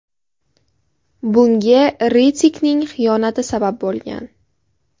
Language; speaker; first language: Uzbek; native; Uzbek